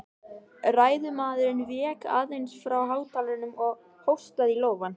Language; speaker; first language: Icelandic; native; Icelandic